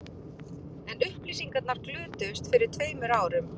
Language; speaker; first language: Icelandic; native; Icelandic